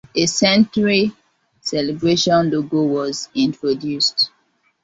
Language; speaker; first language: English; non-native, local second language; Hausa